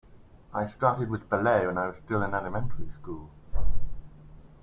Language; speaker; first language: English; native; English